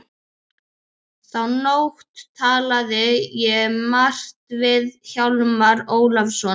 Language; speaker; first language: Icelandic; native; Icelandic